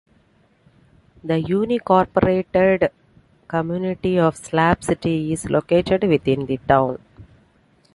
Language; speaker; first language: English; non-native, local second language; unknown